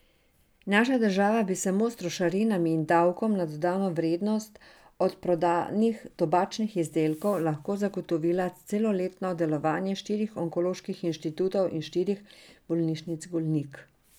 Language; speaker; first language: Slovenian; non-native, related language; Serbian